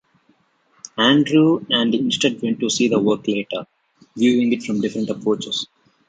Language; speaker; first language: English; non-native, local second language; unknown